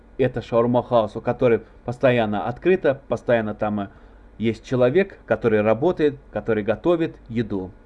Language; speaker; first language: Russian; non-native, local second language; Azerbaijani